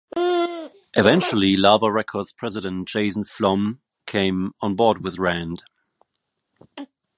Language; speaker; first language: English; non-native, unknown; German